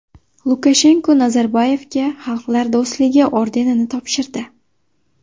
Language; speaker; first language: Uzbek; native; Uzbek